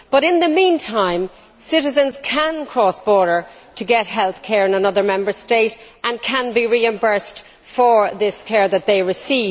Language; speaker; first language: English; native; English